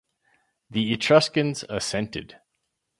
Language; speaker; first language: English; native; English